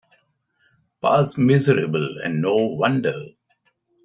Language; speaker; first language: English; non-native, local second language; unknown